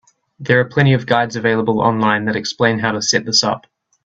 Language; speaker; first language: English; native; English